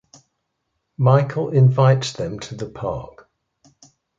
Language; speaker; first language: English; native; English